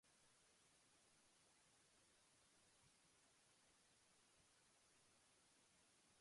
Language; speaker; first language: English; non-native, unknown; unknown